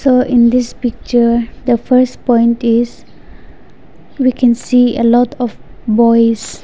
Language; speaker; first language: English; non-native, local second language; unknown